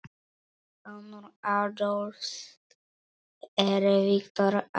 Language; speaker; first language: Icelandic; non-native, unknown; Polish